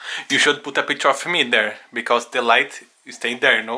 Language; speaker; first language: English; non-native, learner; Portuguese